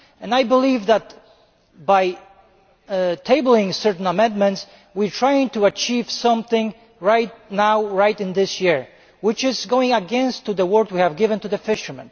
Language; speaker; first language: English; non-native, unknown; Polish